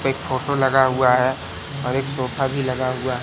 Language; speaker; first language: Hindi; native; Hindi